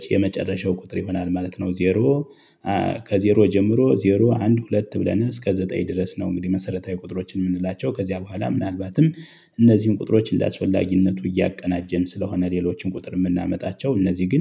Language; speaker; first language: Amharic; native; Amharic